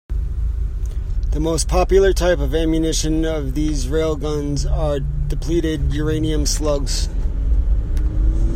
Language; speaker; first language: English; native; English